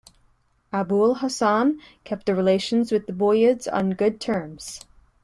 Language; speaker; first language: English; native; English